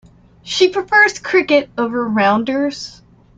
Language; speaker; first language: English; native; English